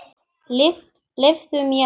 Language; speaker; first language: Icelandic; native; Icelandic